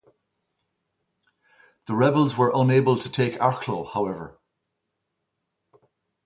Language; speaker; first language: English; native; English